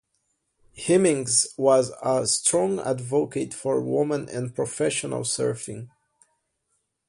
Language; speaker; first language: English; non-native, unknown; Portuguese